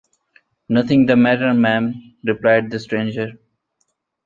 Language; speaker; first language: English; non-native, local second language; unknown